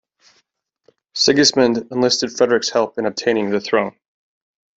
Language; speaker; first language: English; native; English